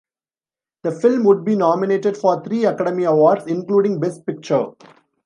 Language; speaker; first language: English; non-native, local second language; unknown